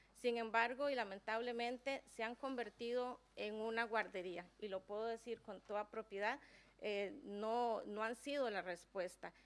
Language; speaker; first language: Spanish; native; Spanish